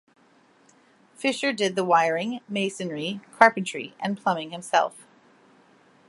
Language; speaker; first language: English; native; English